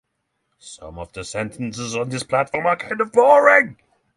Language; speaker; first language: English; non-native, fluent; Norwegian